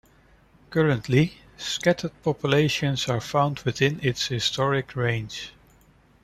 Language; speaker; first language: English; non-native, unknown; Dutch